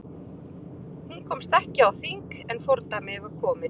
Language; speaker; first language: Icelandic; native; Icelandic